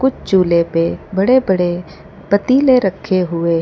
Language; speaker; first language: Hindi; non-native, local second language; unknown